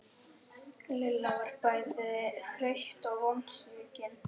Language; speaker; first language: Icelandic; native; Icelandic